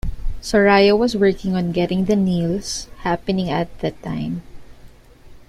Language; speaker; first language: English; non-native, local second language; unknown